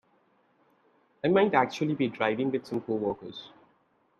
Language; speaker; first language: English; non-native, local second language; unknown